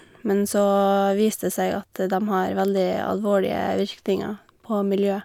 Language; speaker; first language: Norwegian; native; Norwegian